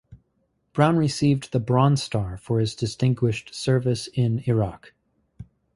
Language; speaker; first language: English; native; English